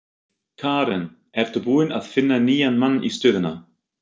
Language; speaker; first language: Icelandic; non-native, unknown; German